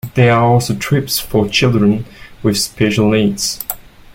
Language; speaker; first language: English; non-native, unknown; French